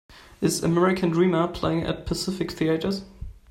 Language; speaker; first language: English; non-native, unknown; German